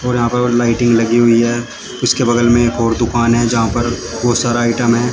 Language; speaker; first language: Hindi; native; Hindi